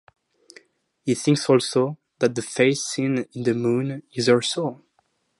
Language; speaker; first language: English; non-native, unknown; French